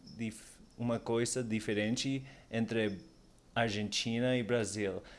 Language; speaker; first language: Portuguese; non-native, related language; Spanish